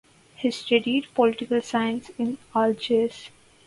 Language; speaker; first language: English; non-native, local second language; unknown